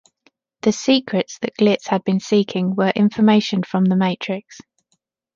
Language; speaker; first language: English; native; English